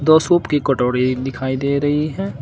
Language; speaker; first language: Hindi; native; Hindi